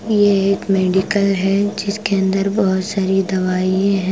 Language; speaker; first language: Hindi; non-native, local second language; Punjabi